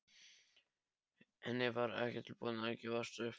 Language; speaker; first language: Icelandic; non-native, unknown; Polish